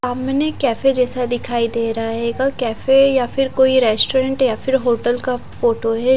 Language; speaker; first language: Hindi; non-native, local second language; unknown